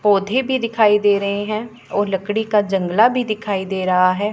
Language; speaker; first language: Hindi; non-native, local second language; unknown